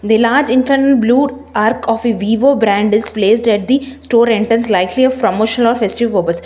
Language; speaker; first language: English; non-native, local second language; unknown